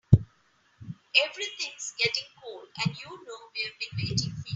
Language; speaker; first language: English; non-native, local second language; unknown